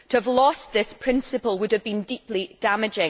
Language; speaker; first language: English; native; English